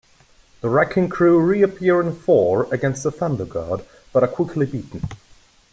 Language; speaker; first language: English; non-native, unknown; German